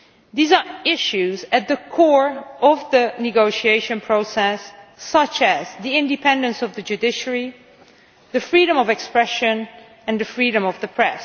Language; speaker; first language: English; non-native, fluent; Dutch